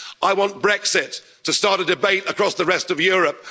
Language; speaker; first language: English; native; English